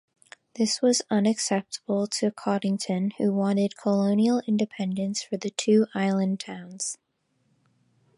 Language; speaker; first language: English; native; English